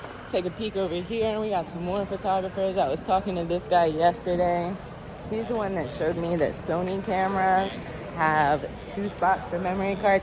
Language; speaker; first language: English; native; English